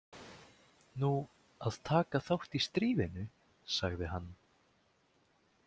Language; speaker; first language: Icelandic; native; Icelandic